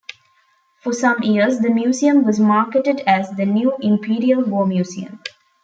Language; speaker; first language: English; non-native, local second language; Tamil